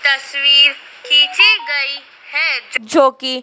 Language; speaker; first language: Hindi; native; Hindi